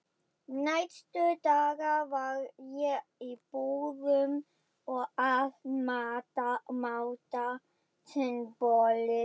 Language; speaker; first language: Icelandic; non-native, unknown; German